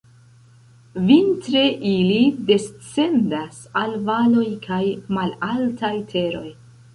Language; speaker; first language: Esperanto; non-native, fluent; Central Kurdish